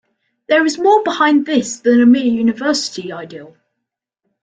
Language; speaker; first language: English; native; English